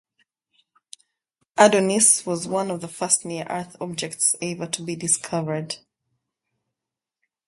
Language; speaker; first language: English; native; English